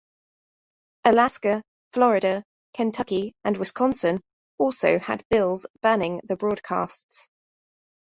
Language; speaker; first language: English; native; English